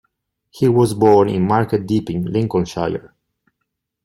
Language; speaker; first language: English; non-native, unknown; Italian